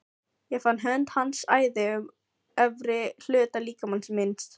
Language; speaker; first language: Icelandic; non-native, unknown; Filipino